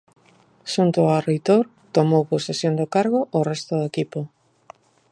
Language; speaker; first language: Galician; native; Galician